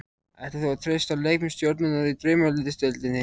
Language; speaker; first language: Icelandic; native; Icelandic